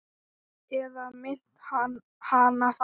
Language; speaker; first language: Icelandic; non-native, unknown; Thai